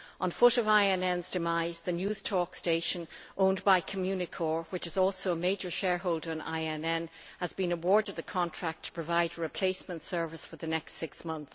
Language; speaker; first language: English; native; English